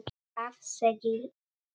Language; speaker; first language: Icelandic; non-native, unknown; Polish